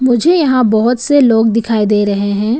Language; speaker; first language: Hindi; non-native, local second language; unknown